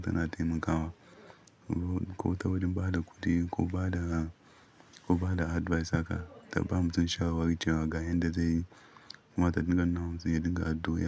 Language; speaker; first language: Hausa; non-native, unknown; Yoruba